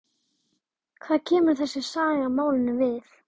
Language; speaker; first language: Icelandic; native; Icelandic